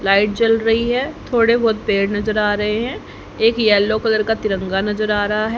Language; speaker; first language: Hindi; native; Hindi